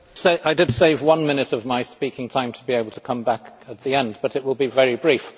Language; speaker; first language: English; native; English